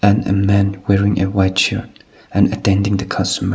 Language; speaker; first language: English; non-native, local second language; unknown